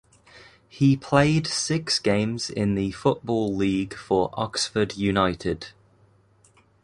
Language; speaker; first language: English; native; English